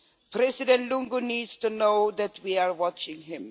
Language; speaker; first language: English; non-native, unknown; Swedish